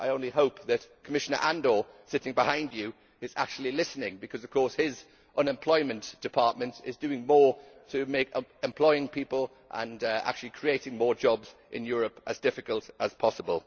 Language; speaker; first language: English; native; English